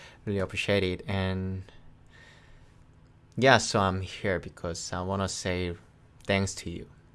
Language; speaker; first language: English; non-native, learner; Korean